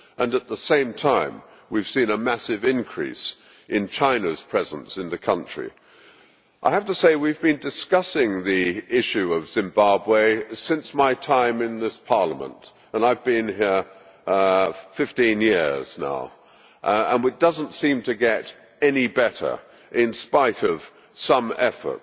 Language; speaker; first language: English; native; English